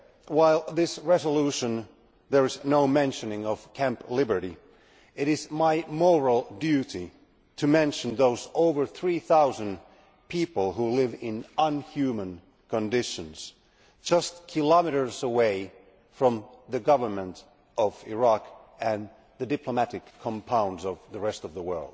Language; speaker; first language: English; non-native, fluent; Finnish